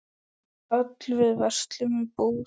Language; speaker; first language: Icelandic; native; Icelandic